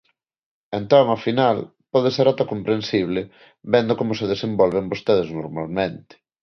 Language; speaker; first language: Galician; non-native, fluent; Spanish